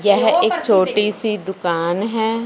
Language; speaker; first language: Hindi; non-native, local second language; Punjabi